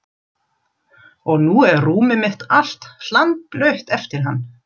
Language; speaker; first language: Icelandic; non-native, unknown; German